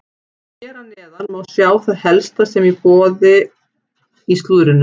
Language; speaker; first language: Icelandic; native; Icelandic